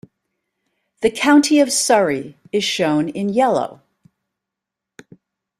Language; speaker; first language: English; native; English